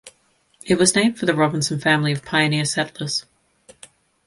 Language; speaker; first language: English; native; English